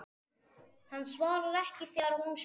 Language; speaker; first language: Icelandic; non-native, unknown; Spanish